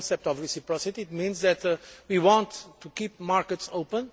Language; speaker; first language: English; non-native, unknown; Portuguese